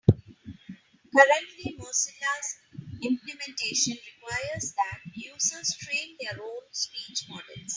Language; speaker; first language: English; non-native, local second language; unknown